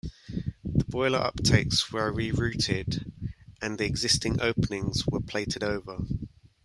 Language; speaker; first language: English; native; English